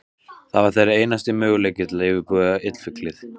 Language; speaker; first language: Icelandic; native; Icelandic